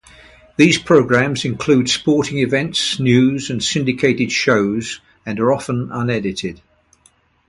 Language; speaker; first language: English; native; English